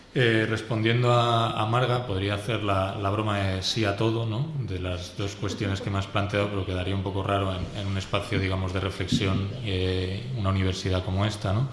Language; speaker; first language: Spanish; native; Spanish